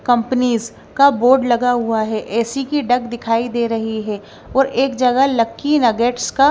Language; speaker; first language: Hindi; non-native, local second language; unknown